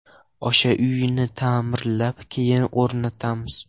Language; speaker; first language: Uzbek; non-native, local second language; Russian